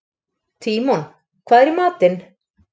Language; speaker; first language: Icelandic; native; Icelandic